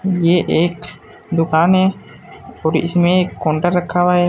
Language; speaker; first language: Hindi; native; Hindi